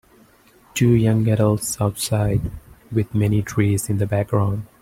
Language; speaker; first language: English; non-native, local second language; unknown